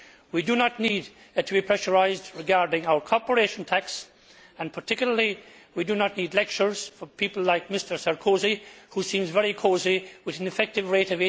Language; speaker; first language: English; native; English